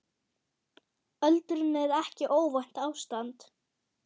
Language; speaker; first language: Icelandic; non-native, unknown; German